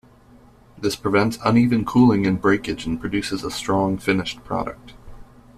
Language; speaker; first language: English; native; English